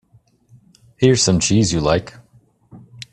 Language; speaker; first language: English; native; English